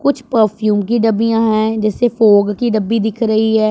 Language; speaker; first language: Hindi; non-native, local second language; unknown